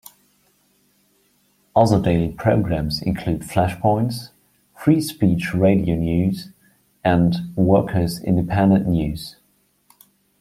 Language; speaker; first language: English; non-native, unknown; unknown